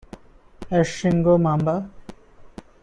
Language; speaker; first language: English; non-native, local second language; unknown